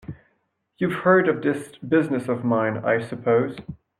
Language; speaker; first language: English; non-native, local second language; French